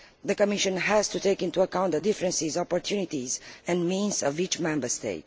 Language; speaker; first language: English; non-native, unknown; Romanian